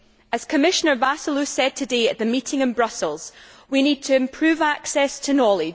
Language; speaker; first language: English; native; English